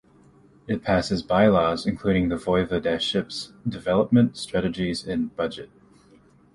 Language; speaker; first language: English; native; English